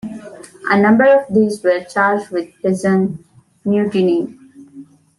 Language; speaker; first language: English; non-native, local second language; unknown